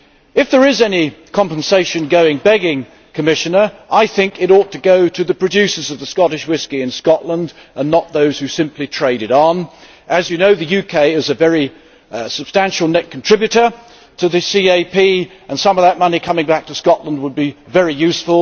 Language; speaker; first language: English; native; English